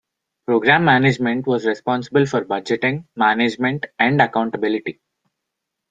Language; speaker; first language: English; non-native, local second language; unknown